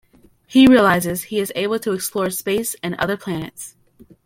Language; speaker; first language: English; native; English